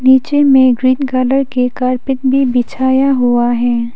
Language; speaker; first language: Hindi; non-native, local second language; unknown